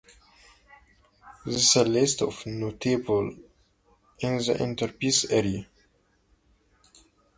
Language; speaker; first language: English; native; English